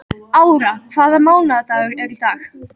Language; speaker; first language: Icelandic; native; Icelandic